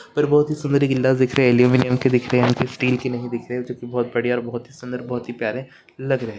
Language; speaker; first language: Hindi; non-native, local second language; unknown